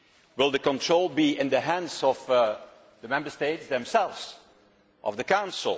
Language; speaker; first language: English; non-native, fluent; Dutch